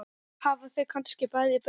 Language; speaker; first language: Icelandic; non-native, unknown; English